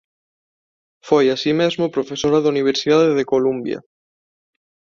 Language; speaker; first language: Galician; non-native, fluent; Spanish